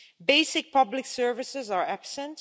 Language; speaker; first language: English; non-native, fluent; Dutch